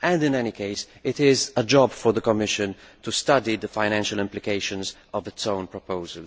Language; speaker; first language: English; non-native, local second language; Maltese